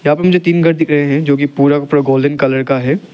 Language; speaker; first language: Hindi; non-native, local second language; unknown